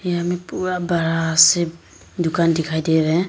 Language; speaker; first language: Hindi; non-native, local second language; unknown